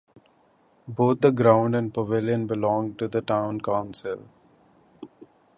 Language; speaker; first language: English; non-native, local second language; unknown